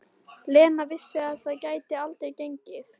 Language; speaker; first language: Icelandic; native; Icelandic